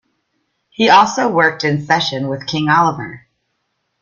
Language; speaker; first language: English; native; English